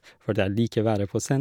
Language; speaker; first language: Norwegian; non-native, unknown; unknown